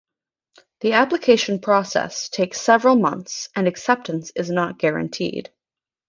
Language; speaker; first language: English; native; English